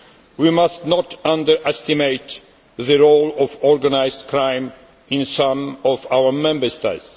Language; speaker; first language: English; non-native, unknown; Polish